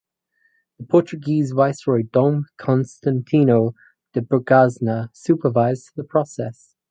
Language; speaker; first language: English; native; English